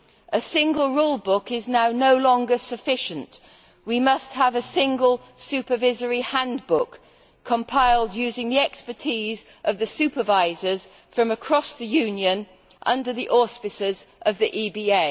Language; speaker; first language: English; native; English